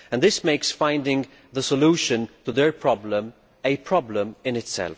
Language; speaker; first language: English; non-native, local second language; Maltese